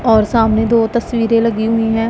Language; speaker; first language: Hindi; non-native, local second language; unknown